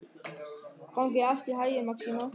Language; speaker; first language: Icelandic; non-native, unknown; German